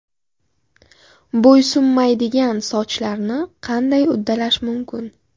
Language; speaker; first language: Uzbek; native; Uzbek